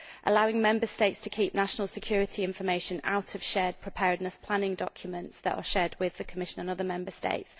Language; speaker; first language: English; native; English